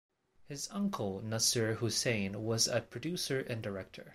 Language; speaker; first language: English; non-native, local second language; Cantonese